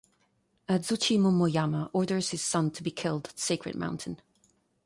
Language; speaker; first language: English; non-native, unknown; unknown